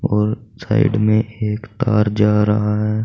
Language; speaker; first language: Hindi; native; Hindi